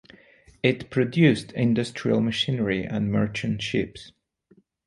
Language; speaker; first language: English; non-native, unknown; Portuguese